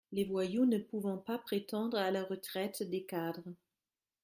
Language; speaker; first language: French; non-native, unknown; German